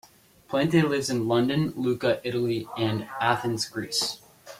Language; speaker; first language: English; native; English